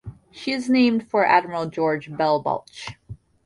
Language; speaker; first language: English; native; English